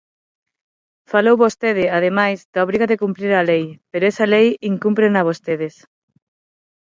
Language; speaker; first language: Galician; non-native, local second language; Spanish